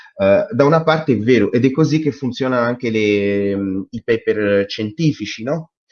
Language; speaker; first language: Italian; non-native, related language; French